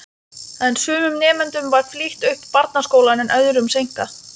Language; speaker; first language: Icelandic; non-native, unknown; Lithuanian